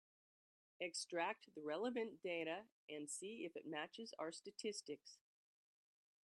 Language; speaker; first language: English; native; English